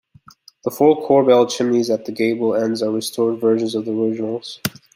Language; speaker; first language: English; native; English